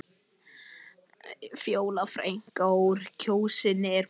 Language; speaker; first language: Icelandic; native; Icelandic